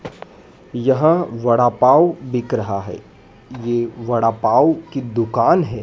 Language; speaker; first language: Hindi; native; Hindi